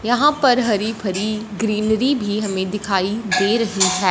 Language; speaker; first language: Hindi; non-native, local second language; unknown